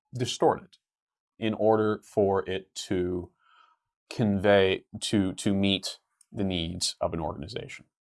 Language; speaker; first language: English; native; English